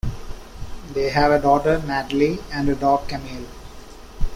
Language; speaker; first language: English; non-native, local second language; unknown